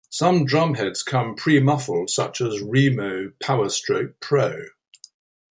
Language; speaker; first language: English; native; English